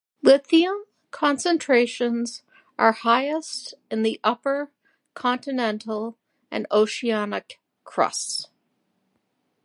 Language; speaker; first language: English; native; English